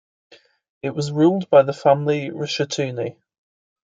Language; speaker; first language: English; native; English